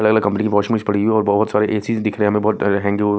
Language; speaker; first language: Hindi; non-native, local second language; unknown